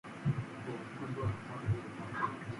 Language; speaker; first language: English; native; English